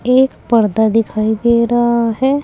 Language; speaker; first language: Hindi; native; Hindi